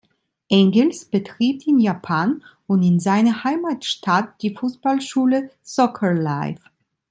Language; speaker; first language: German; non-native, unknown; Italian